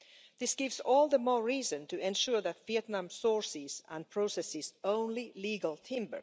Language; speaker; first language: English; non-native, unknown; Finnish